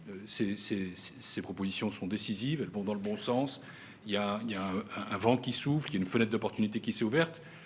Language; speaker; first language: French; native; French